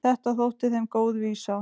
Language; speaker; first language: Icelandic; native; Icelandic